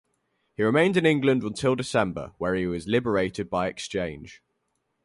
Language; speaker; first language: English; native; English